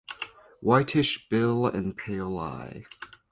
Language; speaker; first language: English; native; English